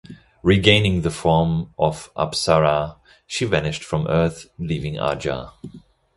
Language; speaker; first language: English; non-native, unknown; German